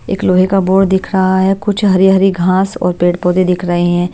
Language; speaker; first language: Hindi; native; Hindi